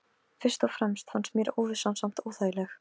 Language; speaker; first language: Icelandic; non-native, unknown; Polish